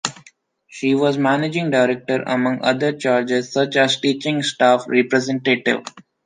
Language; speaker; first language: English; non-native, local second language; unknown